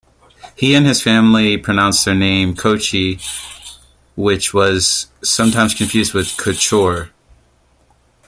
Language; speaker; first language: English; native; English